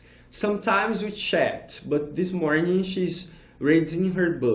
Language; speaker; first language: English; non-native, fluent; Portuguese